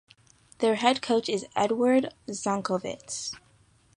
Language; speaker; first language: English; native; English